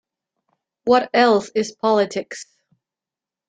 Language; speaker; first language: English; non-native, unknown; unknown